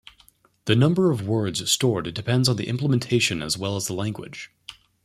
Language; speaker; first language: English; native; English